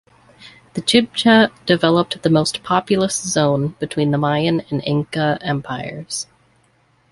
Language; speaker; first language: English; native; English